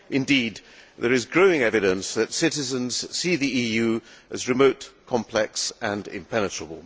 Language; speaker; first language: English; non-native, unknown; Hungarian